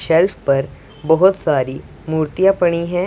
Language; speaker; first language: Hindi; non-native, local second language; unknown